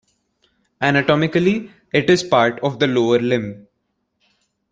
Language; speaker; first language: English; non-native, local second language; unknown